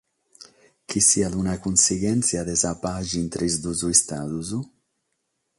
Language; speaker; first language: Sardinian; non-native, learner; Catalan